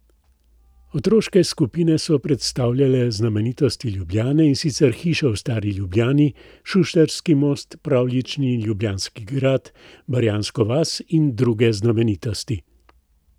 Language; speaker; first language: Slovenian; native; Slovenian